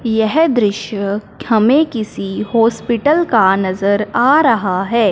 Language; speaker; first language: Hindi; non-native, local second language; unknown